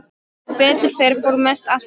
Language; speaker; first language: Icelandic; non-native, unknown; Polish